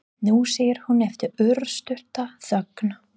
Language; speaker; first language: Icelandic; non-native, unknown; English